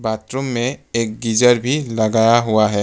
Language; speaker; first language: Hindi; non-native, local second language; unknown